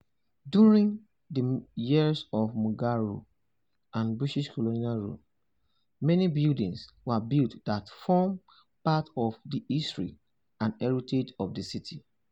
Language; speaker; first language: English; non-native, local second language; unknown